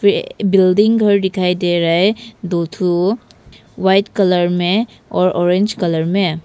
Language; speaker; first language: Hindi; non-native, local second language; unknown